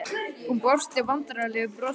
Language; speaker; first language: Icelandic; native; Icelandic